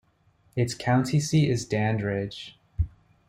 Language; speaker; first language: English; native; English